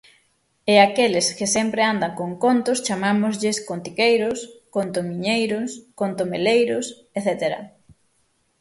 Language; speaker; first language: Galician; native; Galician